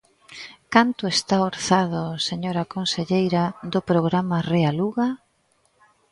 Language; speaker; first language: Galician; native; Galician